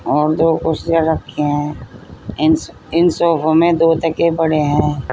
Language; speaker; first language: Hindi; native; Hindi